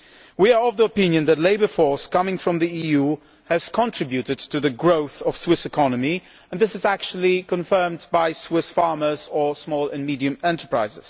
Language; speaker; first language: English; non-native, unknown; Polish